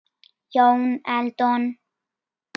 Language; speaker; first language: Icelandic; native; Icelandic